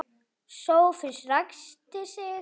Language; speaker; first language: Icelandic; native; Icelandic